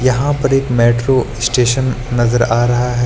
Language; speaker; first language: Hindi; native; Hindi